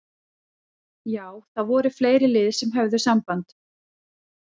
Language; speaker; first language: Icelandic; native; Icelandic